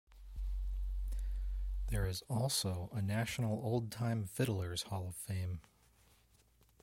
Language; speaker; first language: English; native; English